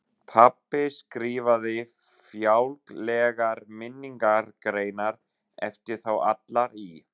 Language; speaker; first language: Icelandic; non-native, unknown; German